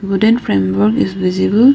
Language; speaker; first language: English; non-native, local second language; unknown